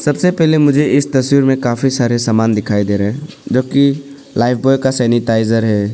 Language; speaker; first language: Hindi; non-native, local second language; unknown